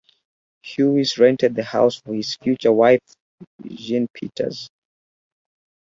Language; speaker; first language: English; native; English